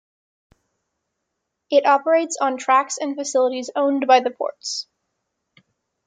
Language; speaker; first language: English; native; English